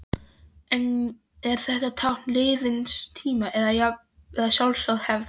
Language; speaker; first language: Icelandic; non-native, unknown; Polish